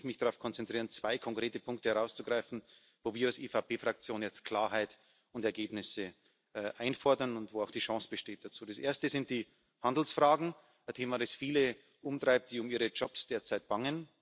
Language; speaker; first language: German; native; German